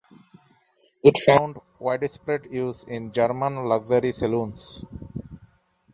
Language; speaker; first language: English; non-native, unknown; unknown